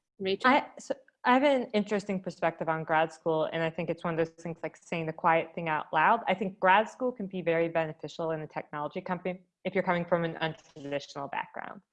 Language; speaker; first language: English; native; English